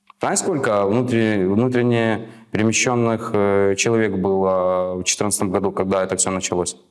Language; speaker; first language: Russian; non-native, local second language; Ukrainian